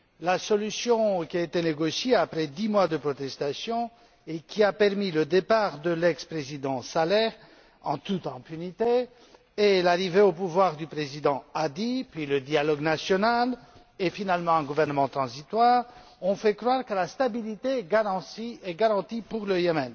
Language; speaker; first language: French; non-native, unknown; Romanian